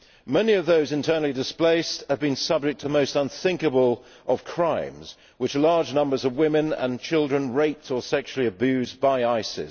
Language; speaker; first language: English; native; English